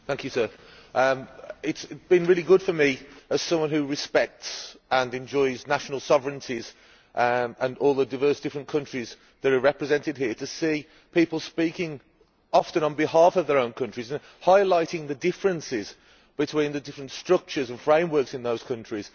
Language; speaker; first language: English; native; English